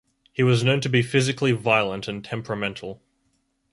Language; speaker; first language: English; native; English